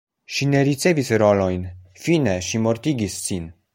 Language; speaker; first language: Esperanto; non-native, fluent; Polish